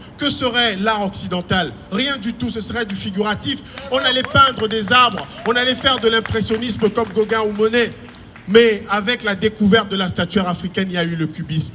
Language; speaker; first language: French; non-native, local second language; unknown